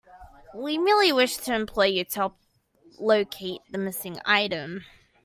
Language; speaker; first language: English; native; English